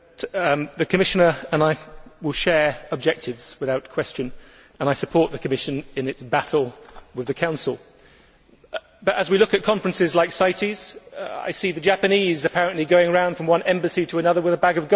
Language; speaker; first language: English; native; English